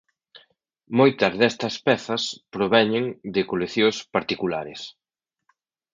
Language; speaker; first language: Galician; native; Galician